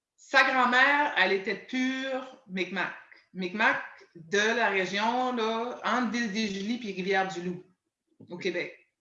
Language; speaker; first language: French; native; French